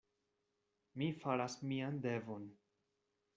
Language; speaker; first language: Esperanto; non-native, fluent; Spanish